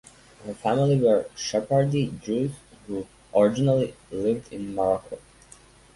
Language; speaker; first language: English; non-native, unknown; Serbian